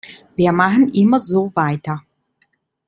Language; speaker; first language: German; non-native, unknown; Italian